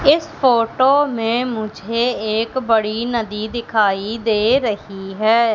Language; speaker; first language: Hindi; native; Hindi